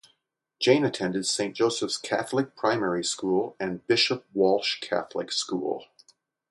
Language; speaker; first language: English; native; English